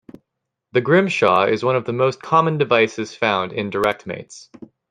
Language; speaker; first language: English; native; English